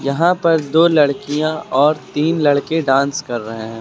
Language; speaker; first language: Hindi; native; Hindi